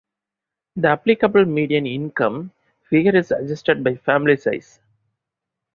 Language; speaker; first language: English; non-native, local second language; Tamil